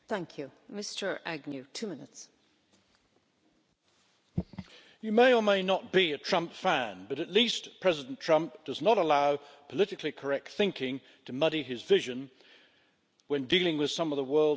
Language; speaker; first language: English; native; English